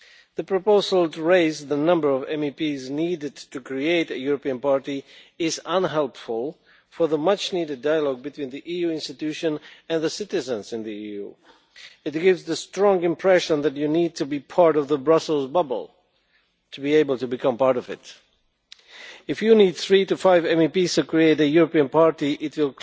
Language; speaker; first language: English; non-native, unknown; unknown